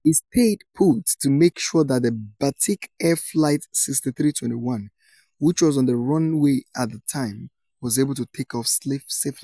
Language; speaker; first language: English; non-native, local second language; Yoruba